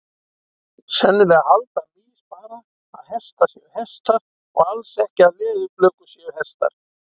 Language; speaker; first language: Icelandic; native; Icelandic